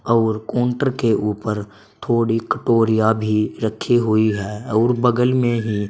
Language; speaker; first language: Hindi; native; Hindi